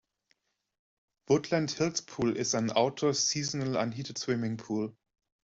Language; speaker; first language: English; non-native, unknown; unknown